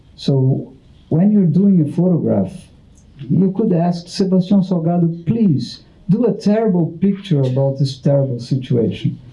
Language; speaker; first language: English; non-native, fluent; Portuguese